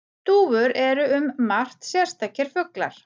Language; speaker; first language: Icelandic; native; Icelandic